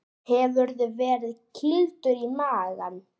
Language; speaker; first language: Icelandic; native; Icelandic